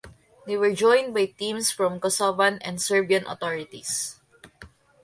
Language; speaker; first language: English; non-native, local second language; Filipino